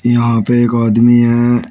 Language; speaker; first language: Hindi; native; Hindi